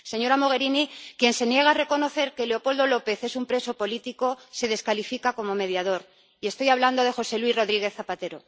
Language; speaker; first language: Spanish; native; Spanish